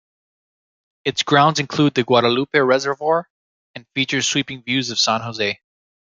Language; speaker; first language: English; native; English